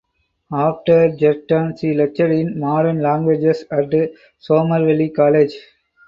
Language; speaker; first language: English; non-native, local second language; Tamil